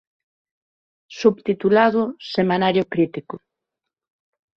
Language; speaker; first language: Galician; non-native, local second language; Spanish